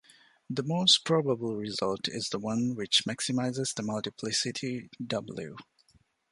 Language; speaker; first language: English; non-native, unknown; Divehi